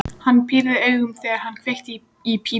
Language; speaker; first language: Icelandic; native; Icelandic